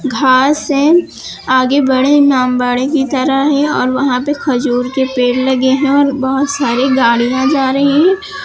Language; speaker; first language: Hindi; native; Hindi